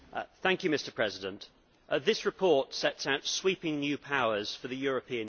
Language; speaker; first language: English; native; English